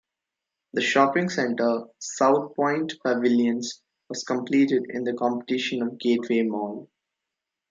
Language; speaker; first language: English; non-native, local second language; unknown